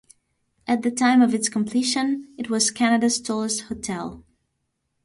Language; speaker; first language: English; native; English